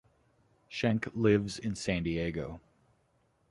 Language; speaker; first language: English; native; English